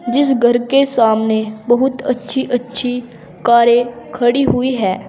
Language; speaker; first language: Hindi; native; Hindi